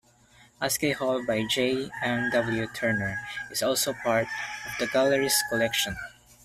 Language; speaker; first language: English; non-native, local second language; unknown